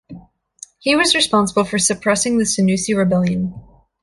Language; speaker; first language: English; native; English